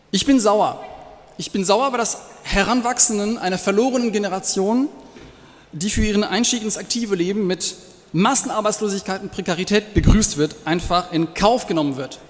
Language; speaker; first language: German; non-native, fluent; French